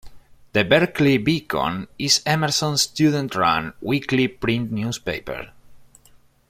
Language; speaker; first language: English; non-native, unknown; Spanish